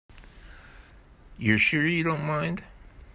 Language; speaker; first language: English; native; English